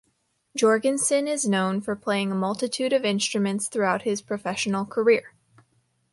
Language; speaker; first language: English; native; English